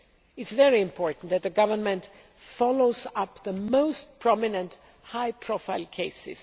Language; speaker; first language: English; non-native, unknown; German